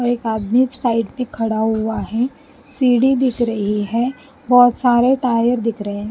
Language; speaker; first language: Hindi; non-native, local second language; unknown